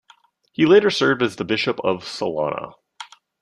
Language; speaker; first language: English; native; English